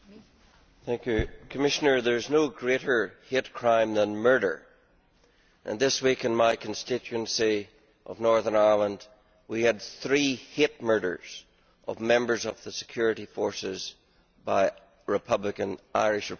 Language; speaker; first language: English; native; English